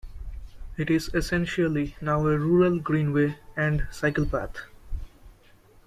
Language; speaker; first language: English; non-native, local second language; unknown